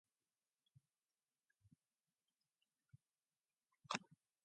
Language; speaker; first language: English; non-native, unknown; Mongolian